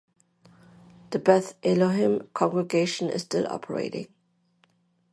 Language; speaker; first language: English; non-native, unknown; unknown